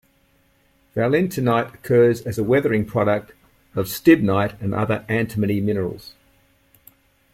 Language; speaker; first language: English; native; English